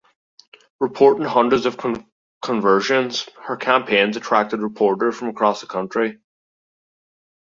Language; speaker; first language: English; native; English